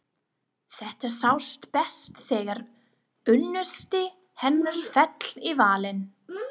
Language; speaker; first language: Icelandic; non-native, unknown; English